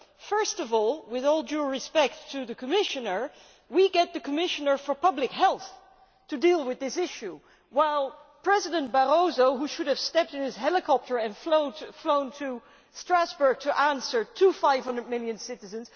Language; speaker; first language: English; non-native, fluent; Dutch